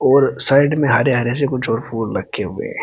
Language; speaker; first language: Hindi; native; Hindi